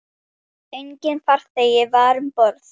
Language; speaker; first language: Icelandic; native; Icelandic